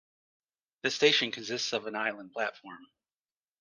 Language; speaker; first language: English; native; English